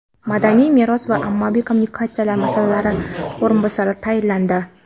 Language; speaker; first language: Uzbek; non-native, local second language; Kara-Kalpak